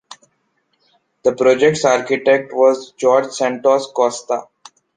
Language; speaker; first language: English; non-native, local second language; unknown